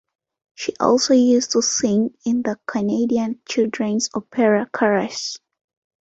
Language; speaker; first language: English; non-native, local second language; Ganda